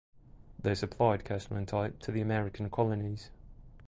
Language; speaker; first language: English; native; English